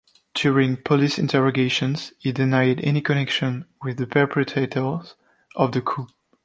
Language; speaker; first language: English; non-native, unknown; French